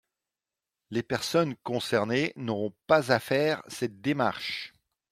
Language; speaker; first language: French; non-native, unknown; Dutch